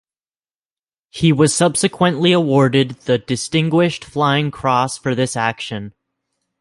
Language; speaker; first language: English; native; English